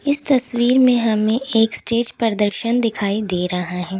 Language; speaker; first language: Hindi; native; Hindi